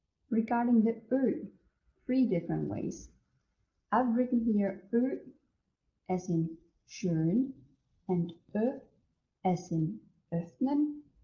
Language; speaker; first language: English; non-native, fluent; Danish